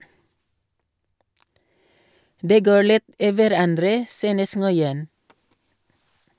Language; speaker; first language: Norwegian; non-native, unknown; Cebuano